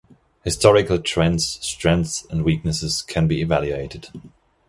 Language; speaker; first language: English; non-native, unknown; German